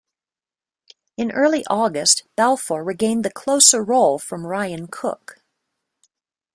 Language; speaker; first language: English; native; English